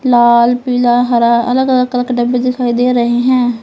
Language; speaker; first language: Hindi; native; Hindi